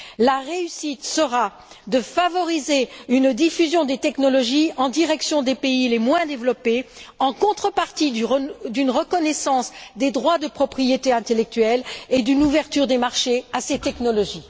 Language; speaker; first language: French; native; French